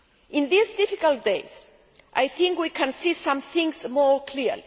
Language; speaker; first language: English; non-native, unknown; Greek